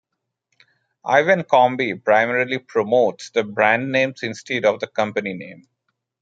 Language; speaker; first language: English; non-native, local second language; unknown